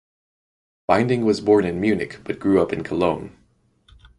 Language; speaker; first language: English; native; English